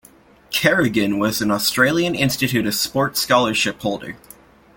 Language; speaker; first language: English; native; English